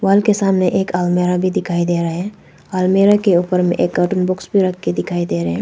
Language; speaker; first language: Hindi; non-native, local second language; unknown